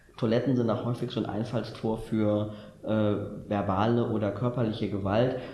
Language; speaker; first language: German; native; German